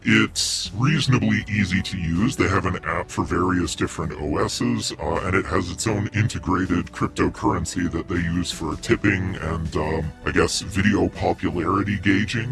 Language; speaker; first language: English; native; English